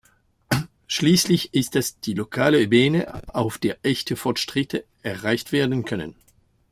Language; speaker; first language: German; non-native, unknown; French